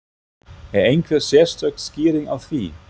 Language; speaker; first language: Icelandic; non-native, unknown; German